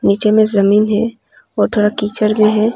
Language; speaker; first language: Hindi; non-native, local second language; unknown